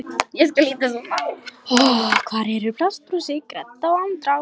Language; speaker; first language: Icelandic; non-native, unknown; Lithuanian